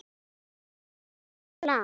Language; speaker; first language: Icelandic; native; Icelandic